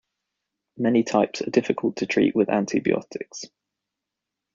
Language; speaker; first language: English; native; English